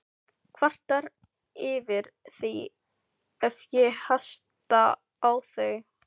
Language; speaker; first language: Icelandic; non-native, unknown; Filipino